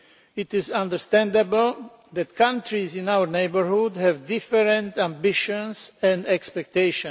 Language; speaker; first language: English; non-native, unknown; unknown